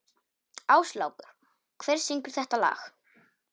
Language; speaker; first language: Icelandic; non-native, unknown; Polish